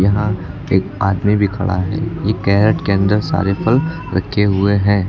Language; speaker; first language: Hindi; native; Hindi